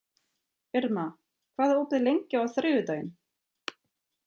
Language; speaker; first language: Icelandic; non-native, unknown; German